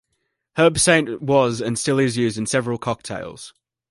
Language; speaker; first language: English; native; English